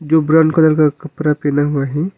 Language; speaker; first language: Hindi; non-native, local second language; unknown